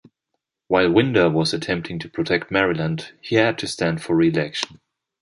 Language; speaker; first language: English; non-native, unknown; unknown